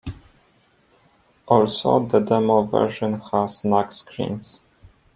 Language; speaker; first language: English; non-native, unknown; Polish